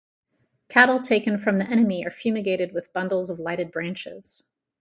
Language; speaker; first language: English; native; English